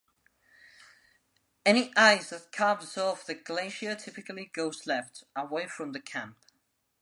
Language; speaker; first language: English; non-native, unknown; Spanish